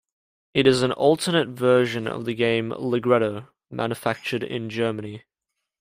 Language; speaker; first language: English; native; English